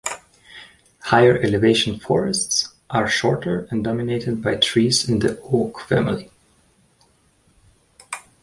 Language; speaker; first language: English; native; English